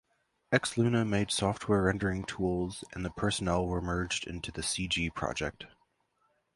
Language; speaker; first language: English; native; English